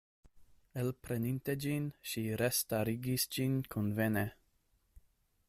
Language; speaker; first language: Esperanto; non-native, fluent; English